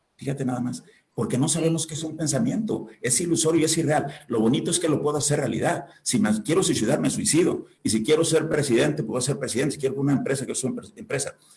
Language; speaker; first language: Spanish; native; Spanish